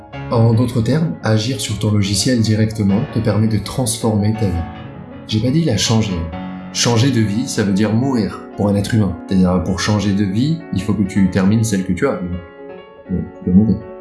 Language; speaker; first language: French; native; French